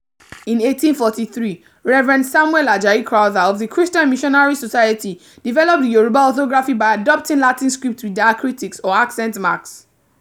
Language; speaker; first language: English; non-native, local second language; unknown